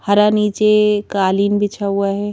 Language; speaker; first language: Hindi; native; Hindi